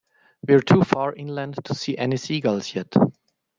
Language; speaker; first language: English; non-native, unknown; German